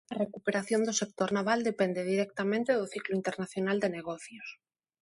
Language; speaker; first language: Galician; non-native, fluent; Spanish